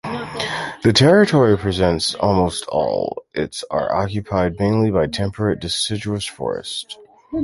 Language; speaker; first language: English; native; English